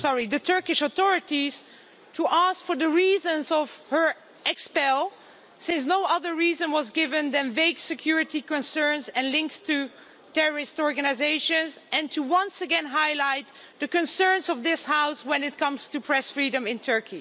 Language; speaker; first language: English; non-native, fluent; Dutch